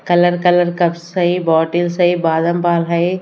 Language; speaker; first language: Hindi; non-native, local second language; Punjabi